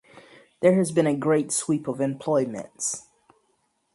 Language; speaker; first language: English; native; English